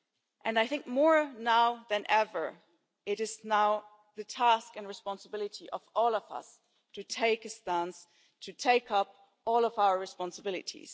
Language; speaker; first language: English; non-native, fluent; German